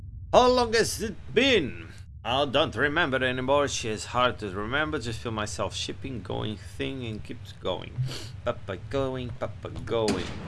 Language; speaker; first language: English; non-native, learner; Portuguese